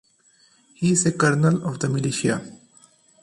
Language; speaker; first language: English; non-native, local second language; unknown